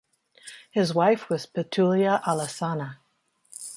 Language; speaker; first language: English; native; English